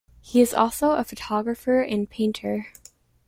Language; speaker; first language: English; native; English